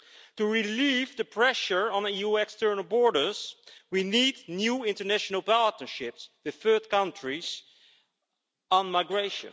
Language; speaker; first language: English; non-native, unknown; Dutch